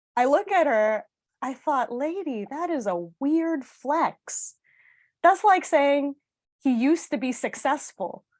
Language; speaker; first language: English; early bilingual, other home language; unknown